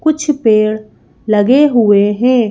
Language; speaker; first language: Hindi; native; Hindi